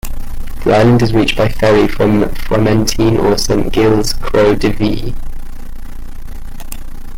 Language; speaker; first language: English; native; English